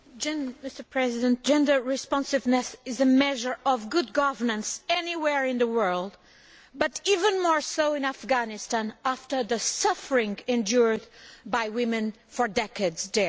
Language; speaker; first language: English; non-native, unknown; Portuguese